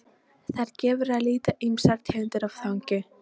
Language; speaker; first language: Icelandic; non-native, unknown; Polish